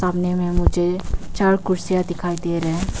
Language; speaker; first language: Hindi; non-native, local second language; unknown